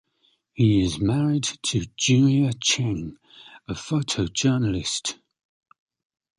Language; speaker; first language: English; native; English